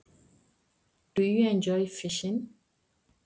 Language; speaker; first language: Icelandic; non-native, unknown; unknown